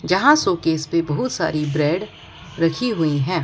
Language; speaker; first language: Hindi; non-native, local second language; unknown